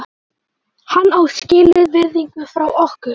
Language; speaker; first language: Icelandic; native; Icelandic